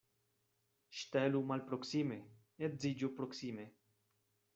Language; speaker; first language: Esperanto; non-native, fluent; Spanish